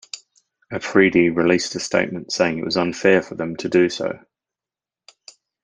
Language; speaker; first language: English; native; English